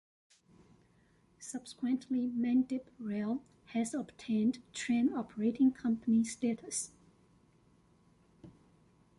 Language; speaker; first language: English; non-native, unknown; Chinese